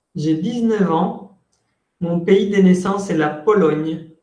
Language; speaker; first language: French; non-native, fluent; Spanish